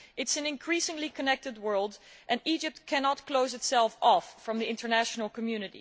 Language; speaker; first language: English; non-native, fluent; Dutch